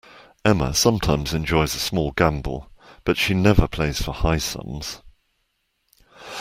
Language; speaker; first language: English; native; English